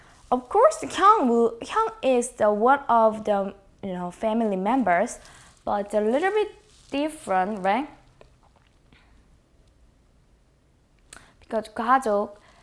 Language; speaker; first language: English; non-native, fluent; Korean